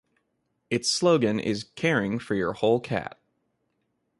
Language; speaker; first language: English; native; English